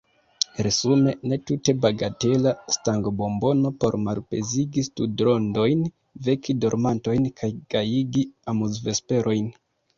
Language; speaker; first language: Esperanto; non-native, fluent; Kinyarwanda